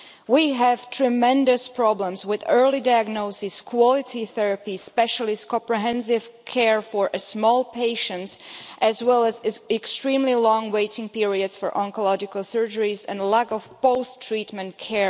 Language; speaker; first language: English; non-native, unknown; Slovak